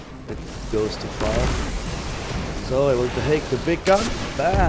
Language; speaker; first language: English; non-native, fluent; German